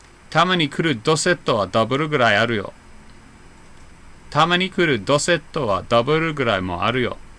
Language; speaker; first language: Japanese; non-native, fluent; English